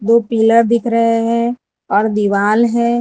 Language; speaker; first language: Hindi; non-native, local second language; Gujarati